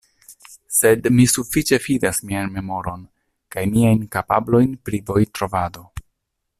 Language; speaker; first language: Esperanto; non-native, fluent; Italian